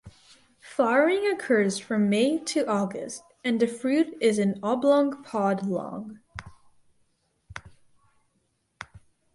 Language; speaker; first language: English; native; English